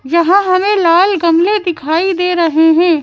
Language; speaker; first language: Hindi; native; Hindi